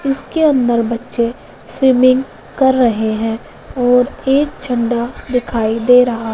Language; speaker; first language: Hindi; non-native, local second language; Punjabi